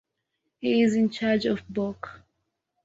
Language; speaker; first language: English; non-native, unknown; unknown